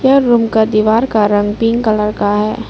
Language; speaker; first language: Hindi; early bilingual, other home language; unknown